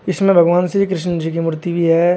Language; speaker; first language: Hindi; native; Hindi